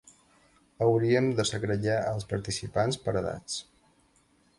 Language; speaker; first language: Catalan; native; Catalan